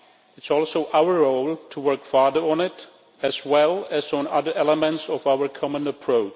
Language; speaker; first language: English; non-native, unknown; Czech